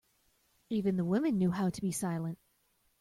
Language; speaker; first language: English; native; English